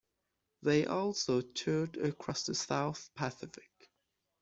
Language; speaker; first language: English; non-native, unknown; Persian